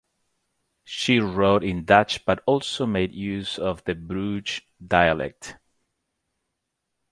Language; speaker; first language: English; native; English